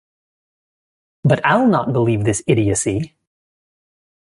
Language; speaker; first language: English; native; English